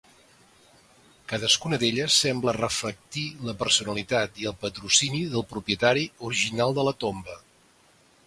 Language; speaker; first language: Catalan; native; Catalan